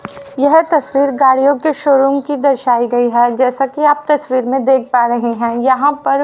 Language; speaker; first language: Hindi; native; Hindi